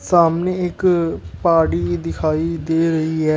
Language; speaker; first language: Hindi; native; Hindi